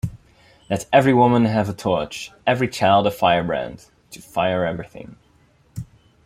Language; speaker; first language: English; non-native, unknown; Dutch